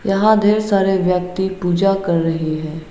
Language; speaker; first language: Hindi; non-native, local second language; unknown